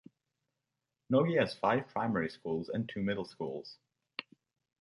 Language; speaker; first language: English; native; English